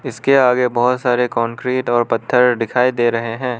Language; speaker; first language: Hindi; non-native, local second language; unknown